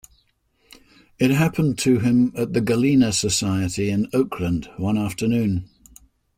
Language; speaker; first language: English; native; English